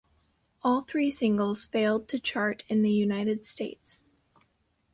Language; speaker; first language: English; native; English